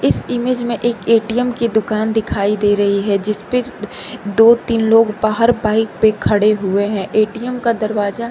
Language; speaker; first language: Hindi; native; Hindi